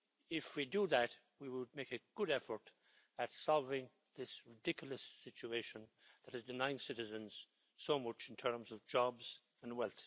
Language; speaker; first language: English; native; English